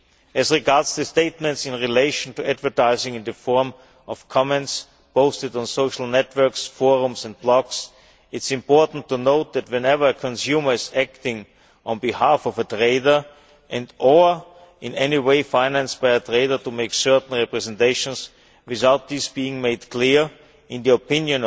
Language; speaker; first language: English; non-native, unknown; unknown